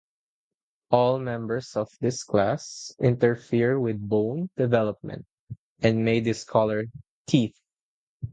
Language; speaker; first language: English; non-native, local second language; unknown